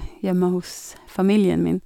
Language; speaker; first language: Norwegian; non-native, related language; Swedish